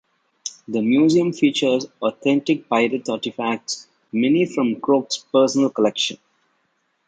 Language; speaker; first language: English; non-native, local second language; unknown